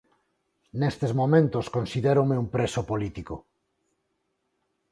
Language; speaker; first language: Galician; non-native, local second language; Spanish